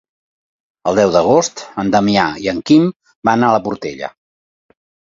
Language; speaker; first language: Catalan; native; Catalan